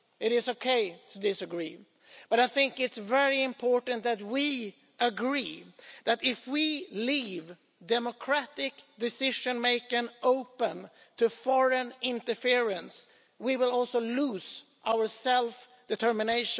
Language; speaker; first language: English; non-native, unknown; Swedish